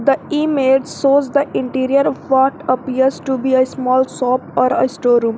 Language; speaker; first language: English; non-native, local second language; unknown